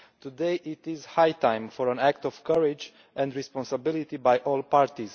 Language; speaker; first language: English; non-native, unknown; Romanian